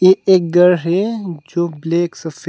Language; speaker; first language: Hindi; early bilingual, other home language; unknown